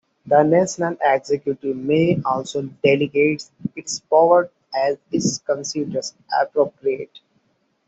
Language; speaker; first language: English; non-native, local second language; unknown